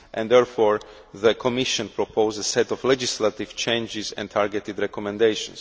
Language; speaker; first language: English; non-native, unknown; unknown